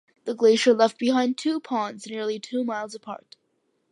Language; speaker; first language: English; early bilingual, other home language; Malayalam